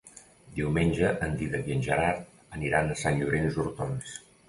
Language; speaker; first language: Catalan; native; Catalan